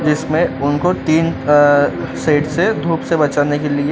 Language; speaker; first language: Hindi; native; Hindi